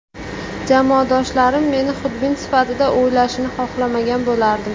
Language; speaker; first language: Uzbek; native; Uzbek